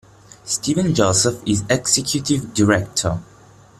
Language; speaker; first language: English; non-native, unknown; Italian